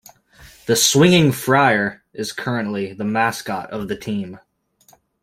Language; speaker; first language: English; native; English